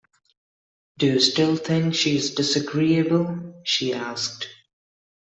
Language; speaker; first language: English; non-native, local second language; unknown